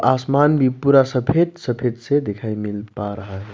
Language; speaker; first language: Hindi; non-native, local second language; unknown